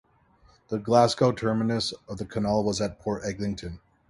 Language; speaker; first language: English; native; English